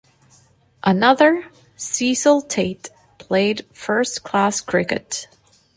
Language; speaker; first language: English; non-native, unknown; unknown